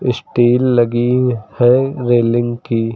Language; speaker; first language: Hindi; native; Hindi